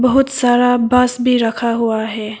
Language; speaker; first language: Hindi; non-native, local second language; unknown